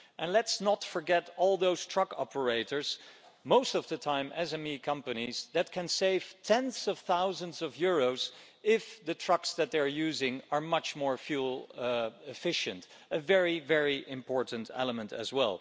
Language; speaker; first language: English; non-native, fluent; Dutch